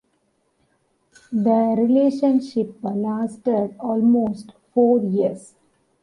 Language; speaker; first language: English; non-native, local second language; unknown